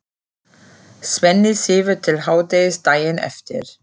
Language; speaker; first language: Icelandic; non-native, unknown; German